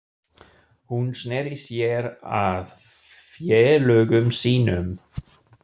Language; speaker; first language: Icelandic; non-native, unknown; German